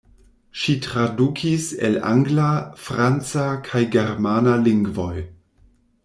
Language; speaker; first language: Esperanto; non-native, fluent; German